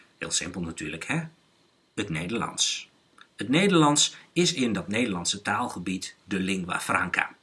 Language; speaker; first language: Dutch; native; Dutch